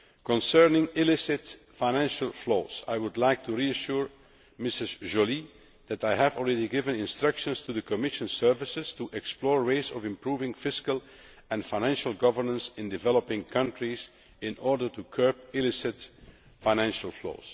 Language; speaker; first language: English; non-native, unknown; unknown